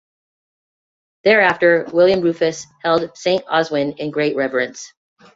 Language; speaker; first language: English; native; English